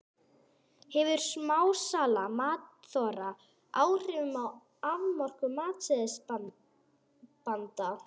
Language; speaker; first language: Icelandic; non-native, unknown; English